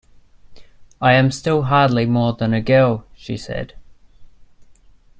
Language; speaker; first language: English; native; English